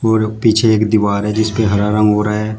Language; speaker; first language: Hindi; native; Hindi